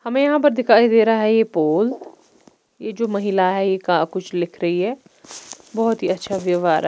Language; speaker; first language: Hindi; non-native, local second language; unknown